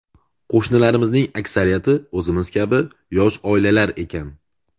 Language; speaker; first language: Uzbek; native; Uzbek